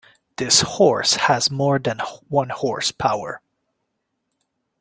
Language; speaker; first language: English; native; English